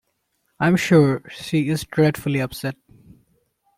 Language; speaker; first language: English; non-native, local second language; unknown